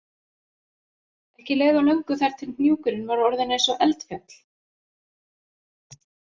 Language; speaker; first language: Icelandic; native; Icelandic